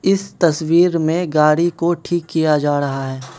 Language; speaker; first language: Hindi; non-native, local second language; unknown